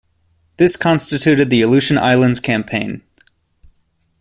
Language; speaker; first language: English; native; English